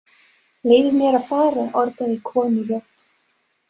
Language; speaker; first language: Icelandic; non-native, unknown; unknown